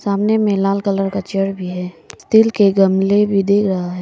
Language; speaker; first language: Hindi; non-native, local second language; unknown